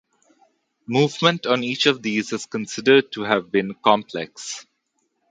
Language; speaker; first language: English; non-native, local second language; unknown